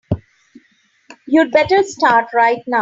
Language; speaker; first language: English; non-native, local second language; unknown